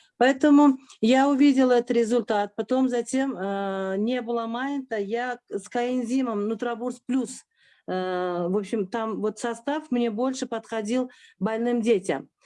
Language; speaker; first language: Russian; non-native, local second language; Uzbek